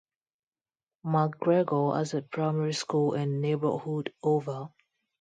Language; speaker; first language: English; non-native, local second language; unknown